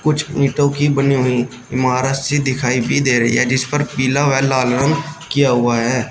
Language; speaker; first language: Hindi; native; Hindi